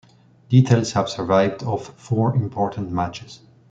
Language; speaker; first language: English; non-native, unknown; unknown